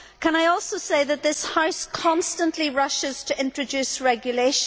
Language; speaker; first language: English; native; English